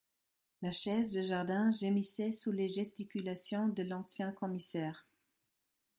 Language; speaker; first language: French; non-native, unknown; German